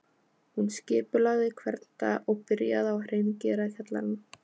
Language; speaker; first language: Icelandic; non-native, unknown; Polish